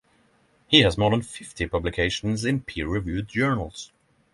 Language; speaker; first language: English; non-native, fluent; Norwegian